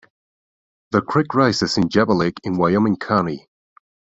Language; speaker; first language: English; non-native, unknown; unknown